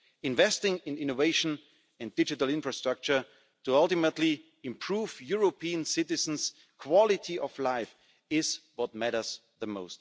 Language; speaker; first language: English; non-native, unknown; German